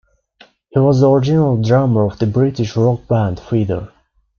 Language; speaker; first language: English; non-native, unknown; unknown